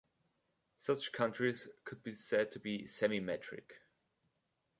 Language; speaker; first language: English; native; English